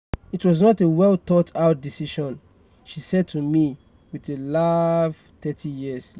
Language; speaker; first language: English; non-native, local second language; Yoruba